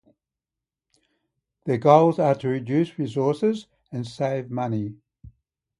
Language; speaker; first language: English; native; English